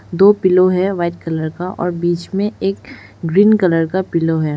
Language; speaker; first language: Hindi; non-native, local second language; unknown